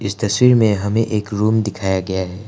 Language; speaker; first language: Hindi; non-native, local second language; Assamese